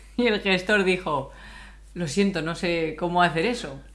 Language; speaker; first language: Spanish; native; Spanish